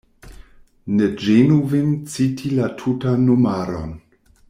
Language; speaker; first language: Esperanto; non-native, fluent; German